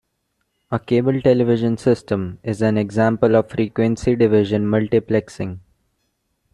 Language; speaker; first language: English; non-native, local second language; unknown